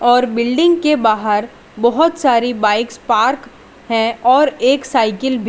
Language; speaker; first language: Hindi; non-native, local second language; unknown